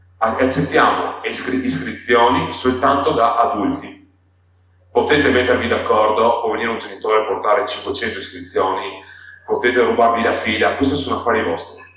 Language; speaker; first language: Italian; non-native, fluent; Polish